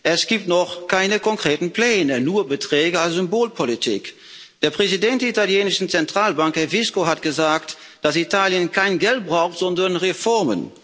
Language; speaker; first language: German; non-native, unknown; Dutch